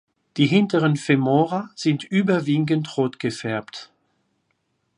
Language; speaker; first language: German; non-native, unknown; French